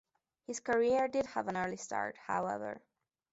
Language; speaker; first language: English; non-native, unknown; Hungarian